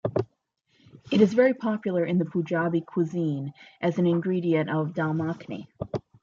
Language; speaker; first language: English; native; English